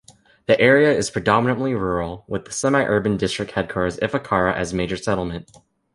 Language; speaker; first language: English; native; English